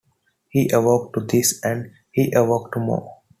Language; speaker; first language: English; non-native, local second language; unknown